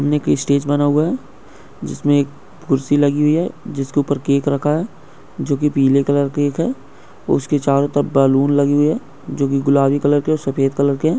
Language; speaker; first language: Hindi; non-native, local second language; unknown